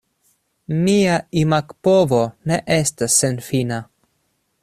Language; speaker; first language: Esperanto; non-native, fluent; Russian